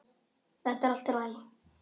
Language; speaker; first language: Icelandic; native; Icelandic